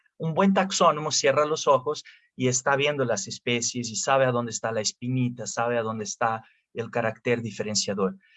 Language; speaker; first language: Spanish; non-native, related language; Portuguese